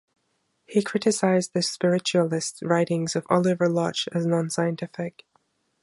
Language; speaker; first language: English; non-native, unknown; German